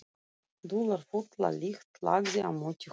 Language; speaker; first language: Icelandic; non-native, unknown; Russian